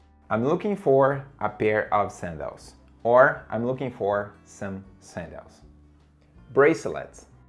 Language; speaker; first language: English; non-native, fluent; Portuguese